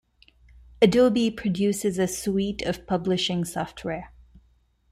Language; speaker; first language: English; non-native, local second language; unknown